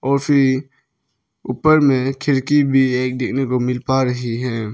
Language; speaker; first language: Hindi; non-native, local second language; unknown